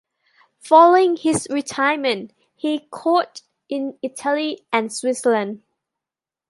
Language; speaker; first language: English; non-native, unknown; Thai